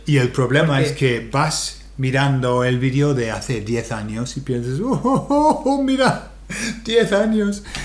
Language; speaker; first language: Spanish; non-native, fluent; English